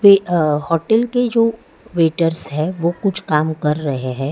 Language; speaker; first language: Hindi; non-native, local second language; Gujarati